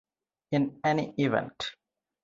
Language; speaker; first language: English; non-native, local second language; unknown